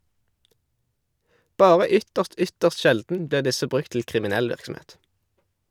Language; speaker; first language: Norwegian; native; Norwegian